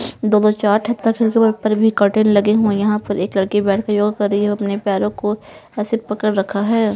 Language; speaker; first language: Hindi; non-native, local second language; Punjabi